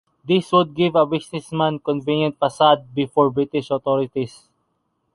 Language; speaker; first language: English; non-native, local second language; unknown